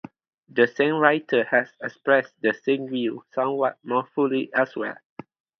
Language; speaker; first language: English; non-native, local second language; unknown